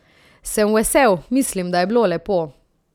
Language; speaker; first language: Slovenian; native; Slovenian